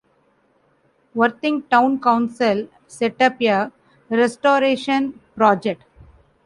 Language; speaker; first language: English; non-native, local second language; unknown